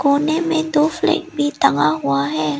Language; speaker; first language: Hindi; early bilingual, other home language; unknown